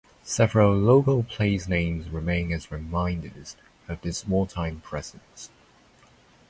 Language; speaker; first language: English; non-native, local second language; Cantonese